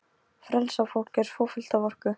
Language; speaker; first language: Icelandic; non-native, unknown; Polish